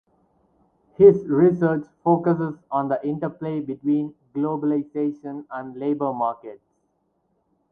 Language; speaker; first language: English; non-native, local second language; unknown